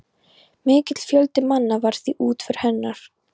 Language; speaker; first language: Icelandic; non-native, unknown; Polish